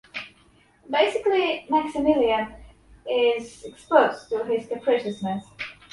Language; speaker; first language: English; non-native, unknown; Polish